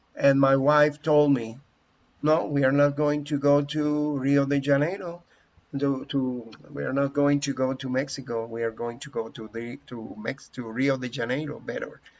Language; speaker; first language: English; non-native, fluent; Spanish